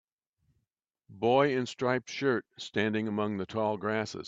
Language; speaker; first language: English; native; English